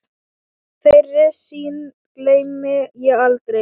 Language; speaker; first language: Icelandic; non-native, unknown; Thai